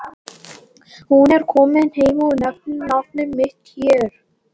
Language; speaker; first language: Icelandic; non-native, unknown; Latvian